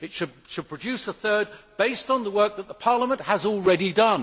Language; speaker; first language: English; native; English